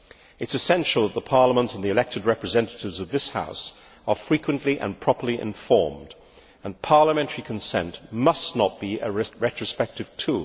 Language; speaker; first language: English; native; English